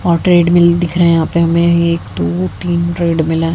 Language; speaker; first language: Hindi; native; Hindi